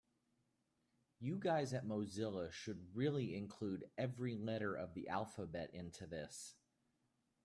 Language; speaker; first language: English; native; English